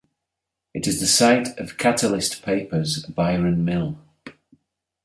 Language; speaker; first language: English; native; English